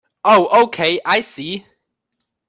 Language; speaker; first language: English; native; English